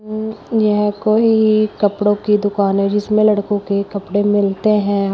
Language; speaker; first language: Hindi; native; Hindi